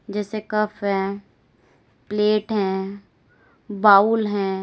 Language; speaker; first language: Hindi; native; Hindi